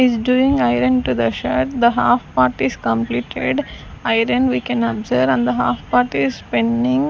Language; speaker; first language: English; non-native, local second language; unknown